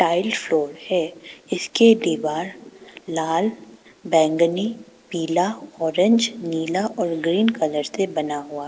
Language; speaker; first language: Hindi; non-native, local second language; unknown